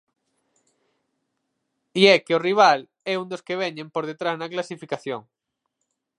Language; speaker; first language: Galician; native; Galician